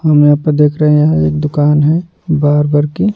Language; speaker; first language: Hindi; non-native, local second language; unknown